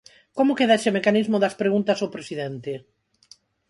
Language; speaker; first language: Galician; non-native, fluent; Spanish